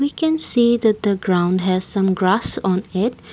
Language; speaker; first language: English; non-native, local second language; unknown